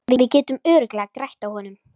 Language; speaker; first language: Icelandic; native; Icelandic